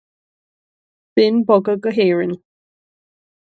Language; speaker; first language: Irish; non-native, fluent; English